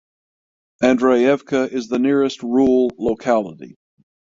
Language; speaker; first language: English; native; English